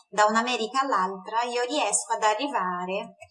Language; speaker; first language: Italian; non-native, fluent; Portuguese